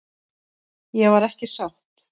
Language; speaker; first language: Icelandic; native; Icelandic